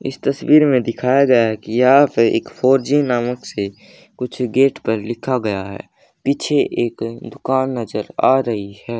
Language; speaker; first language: Hindi; native; Hindi